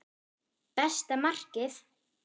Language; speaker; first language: Icelandic; non-native, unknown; German